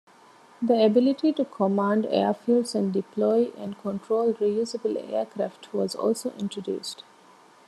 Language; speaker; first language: English; non-native, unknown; Divehi